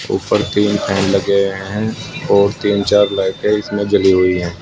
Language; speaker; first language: Hindi; native; Hindi